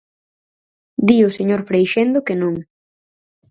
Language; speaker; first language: Galician; native; Galician